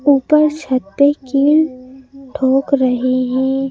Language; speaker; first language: Hindi; native; Hindi